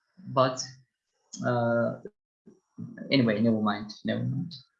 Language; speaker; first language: English; non-native, fluent; Turkish